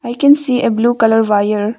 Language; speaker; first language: English; non-native, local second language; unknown